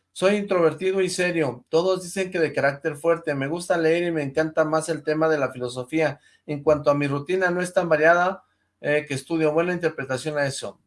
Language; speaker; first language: Spanish; native; Spanish